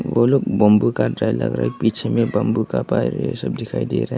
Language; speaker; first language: Hindi; non-native, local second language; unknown